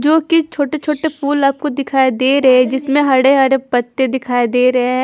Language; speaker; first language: Hindi; non-native, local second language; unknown